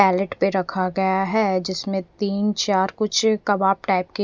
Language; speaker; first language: Hindi; non-native, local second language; Punjabi